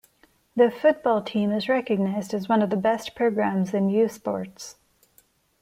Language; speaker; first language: English; non-native, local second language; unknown